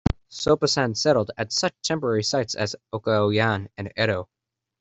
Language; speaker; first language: English; native; English